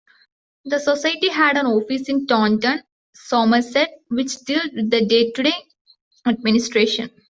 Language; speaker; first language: English; non-native, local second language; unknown